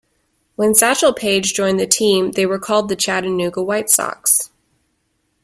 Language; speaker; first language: English; native; English